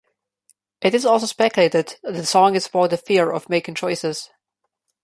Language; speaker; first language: English; non-native, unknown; Slovenian